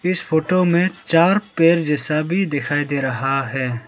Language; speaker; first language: Hindi; non-native, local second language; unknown